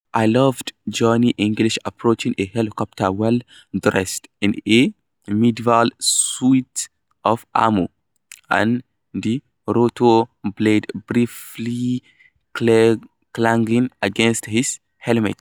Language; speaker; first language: English; non-native, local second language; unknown